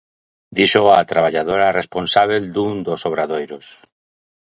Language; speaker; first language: Galician; native; Galician